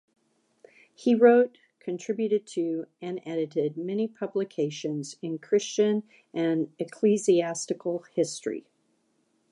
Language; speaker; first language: English; native; English